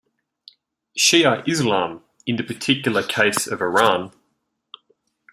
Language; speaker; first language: English; native; English